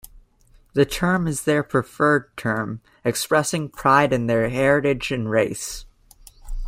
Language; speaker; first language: English; native; English